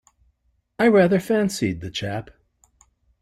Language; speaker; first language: English; native; English